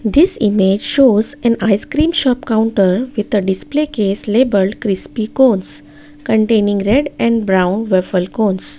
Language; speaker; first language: English; non-native, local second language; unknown